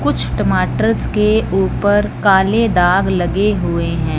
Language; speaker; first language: Hindi; non-native, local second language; Punjabi